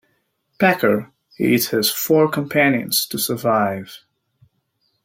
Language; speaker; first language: English; native; English